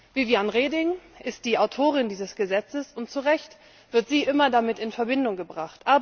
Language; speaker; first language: German; native; German